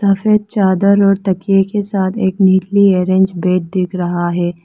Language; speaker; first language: Hindi; non-native, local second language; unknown